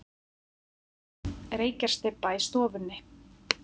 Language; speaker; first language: Icelandic; native; Icelandic